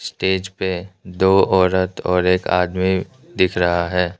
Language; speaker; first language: Hindi; early bilingual, other home language; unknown